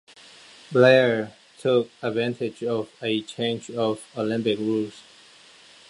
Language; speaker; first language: English; non-native, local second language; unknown